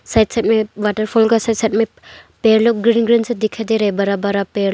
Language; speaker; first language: Hindi; non-native, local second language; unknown